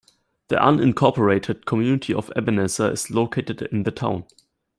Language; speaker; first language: English; non-native, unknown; German